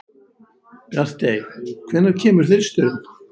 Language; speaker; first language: Icelandic; native; Icelandic